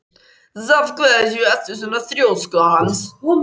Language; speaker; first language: Icelandic; native; Icelandic